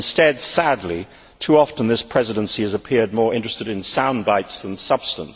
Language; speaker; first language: English; native; English